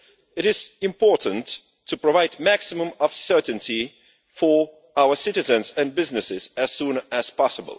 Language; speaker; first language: English; non-native, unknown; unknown